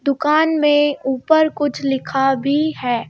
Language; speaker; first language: Hindi; native; Hindi